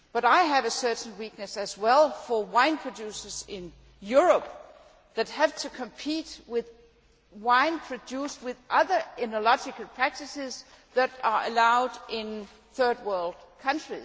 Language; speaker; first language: English; non-native, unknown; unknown